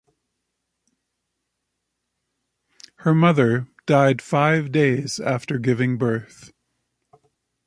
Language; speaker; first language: English; native; English